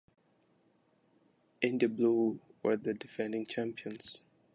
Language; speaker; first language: English; non-native, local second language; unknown